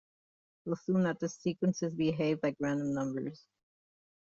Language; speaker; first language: English; native; English